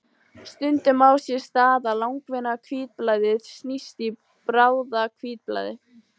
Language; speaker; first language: Icelandic; native; Icelandic